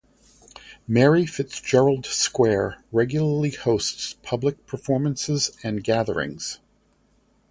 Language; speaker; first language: English; native; English